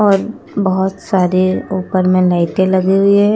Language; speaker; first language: Hindi; non-native, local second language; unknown